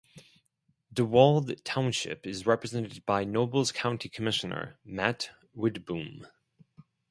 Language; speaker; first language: English; non-native, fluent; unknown